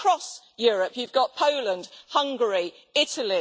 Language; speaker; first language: English; native; English